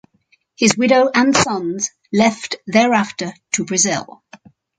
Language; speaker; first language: English; native; English